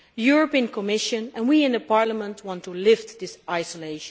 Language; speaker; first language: English; non-native, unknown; Dutch